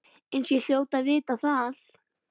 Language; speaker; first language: Icelandic; native; Icelandic